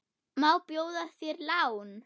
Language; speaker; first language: Icelandic; non-native, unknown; German